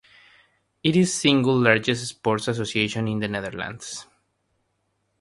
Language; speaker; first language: English; non-native, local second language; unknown